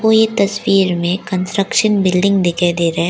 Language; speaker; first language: Hindi; early bilingual, other home language; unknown